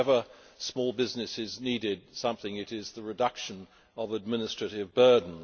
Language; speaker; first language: English; native; English